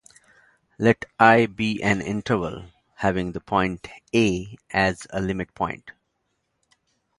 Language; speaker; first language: English; non-native, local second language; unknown